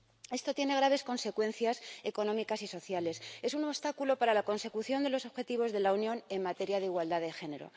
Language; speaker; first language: Spanish; native; Spanish